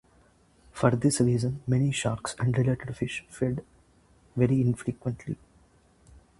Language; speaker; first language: English; non-native, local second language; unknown